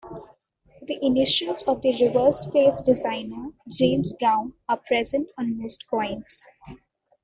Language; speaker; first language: English; non-native, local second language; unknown